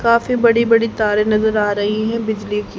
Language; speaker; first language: Hindi; native; Hindi